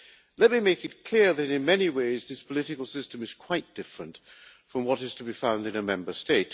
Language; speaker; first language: English; non-native, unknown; Hungarian